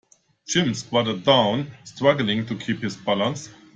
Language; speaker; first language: English; non-native, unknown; German